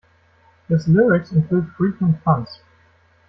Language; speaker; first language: English; non-native, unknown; German